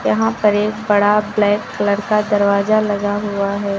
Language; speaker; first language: Hindi; native; Hindi